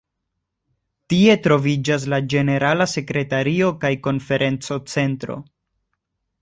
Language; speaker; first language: Esperanto; non-native, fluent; Spanish